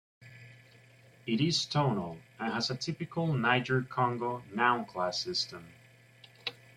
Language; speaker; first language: English; native; English